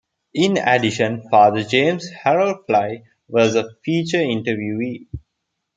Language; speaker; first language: English; non-native, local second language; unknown